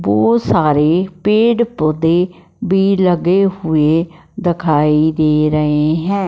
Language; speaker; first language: Hindi; non-native, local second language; Punjabi